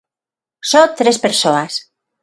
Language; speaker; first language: Galician; non-native, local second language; Spanish